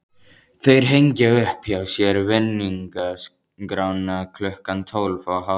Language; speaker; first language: Icelandic; native; Icelandic